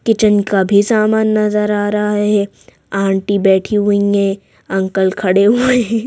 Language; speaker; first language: Hindi; native; Hindi